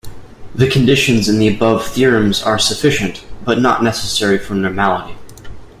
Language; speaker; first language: English; native; English